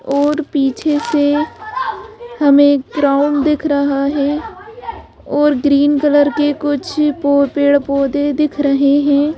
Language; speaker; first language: Hindi; native; Hindi